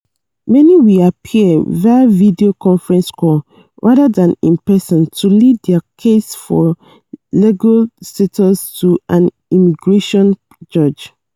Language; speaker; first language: English; non-native, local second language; Yoruba